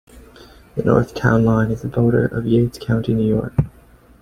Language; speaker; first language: English; native; English